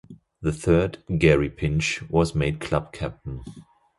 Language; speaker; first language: English; non-native, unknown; German